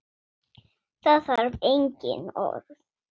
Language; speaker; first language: Icelandic; non-native, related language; Swedish